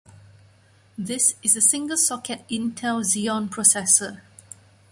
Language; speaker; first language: English; non-native, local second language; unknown